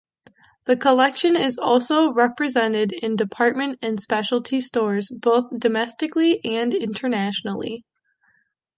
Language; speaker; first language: English; native; English